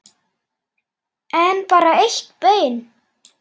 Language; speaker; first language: Icelandic; native; Icelandic